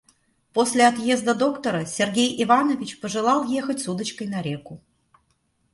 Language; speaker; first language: Russian; native; Russian